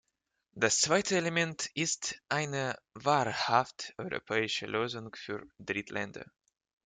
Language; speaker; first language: German; non-native, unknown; Russian